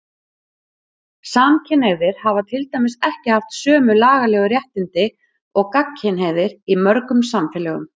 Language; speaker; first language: Icelandic; native; Icelandic